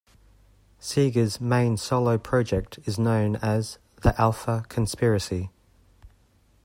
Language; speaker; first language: English; native; English